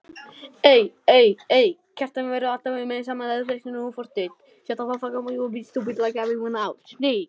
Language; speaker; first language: Icelandic; native; Icelandic